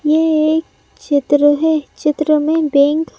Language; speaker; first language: Hindi; native; Hindi